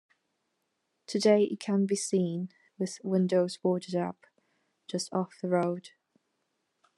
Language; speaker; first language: English; non-native, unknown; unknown